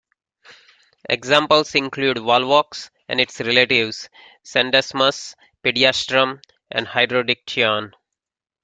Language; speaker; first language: English; native; English